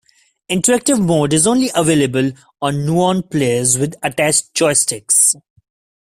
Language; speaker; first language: English; non-native, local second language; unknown